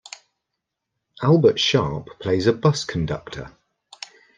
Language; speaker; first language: English; native; English